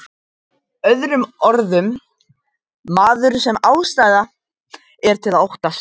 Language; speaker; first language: Icelandic; non-native, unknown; Japanese